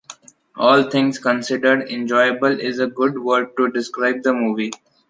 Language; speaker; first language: English; non-native, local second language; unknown